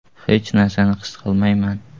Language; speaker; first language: Uzbek; native; Uzbek